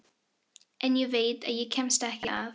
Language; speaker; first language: Icelandic; non-native, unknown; Filipino